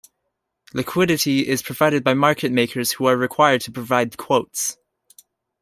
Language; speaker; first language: English; native; English